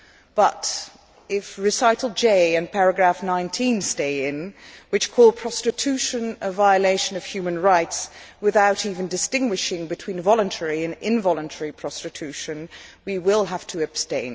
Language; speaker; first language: English; non-native, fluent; Dutch